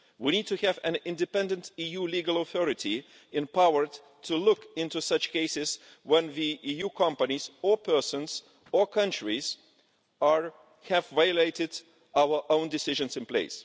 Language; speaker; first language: English; non-native, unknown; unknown